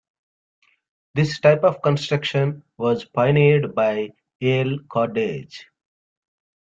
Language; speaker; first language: English; native; English